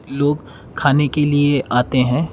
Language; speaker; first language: Hindi; non-native, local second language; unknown